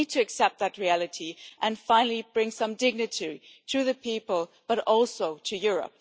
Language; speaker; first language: English; non-native, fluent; German